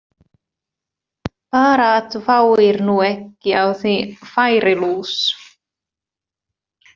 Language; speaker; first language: Icelandic; non-native, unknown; Finnish